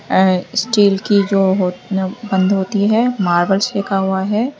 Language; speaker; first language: Hindi; native; Hindi